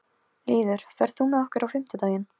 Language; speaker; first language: Icelandic; non-native, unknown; Polish